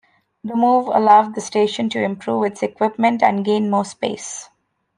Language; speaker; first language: English; non-native, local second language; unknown